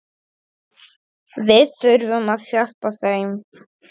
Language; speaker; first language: Icelandic; non-native, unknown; Polish